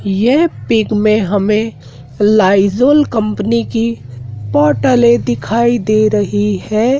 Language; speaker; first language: Hindi; native; Hindi